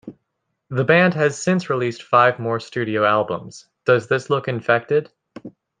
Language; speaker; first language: English; native; English